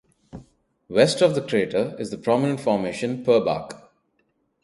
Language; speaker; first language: English; non-native, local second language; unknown